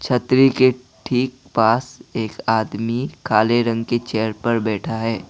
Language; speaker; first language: Hindi; non-native, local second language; Assamese